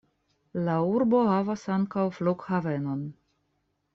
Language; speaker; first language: Esperanto; non-native, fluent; Russian